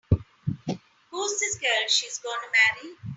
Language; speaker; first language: English; non-native, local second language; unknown